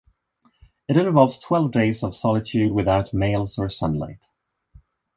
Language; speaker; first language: English; non-native, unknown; Swedish